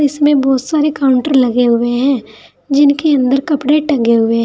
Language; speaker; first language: Hindi; native; Hindi